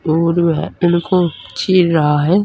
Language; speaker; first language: Hindi; native; Hindi